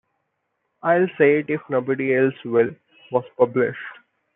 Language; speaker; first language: English; non-native, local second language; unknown